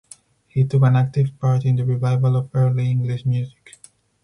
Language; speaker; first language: English; non-native, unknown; Spanish